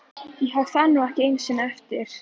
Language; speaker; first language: Icelandic; native; Icelandic